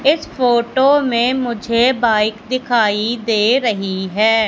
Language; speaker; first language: Hindi; native; Hindi